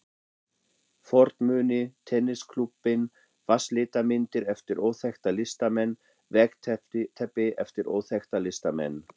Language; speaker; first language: Icelandic; non-native, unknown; German